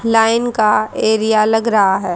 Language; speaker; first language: Hindi; native; Hindi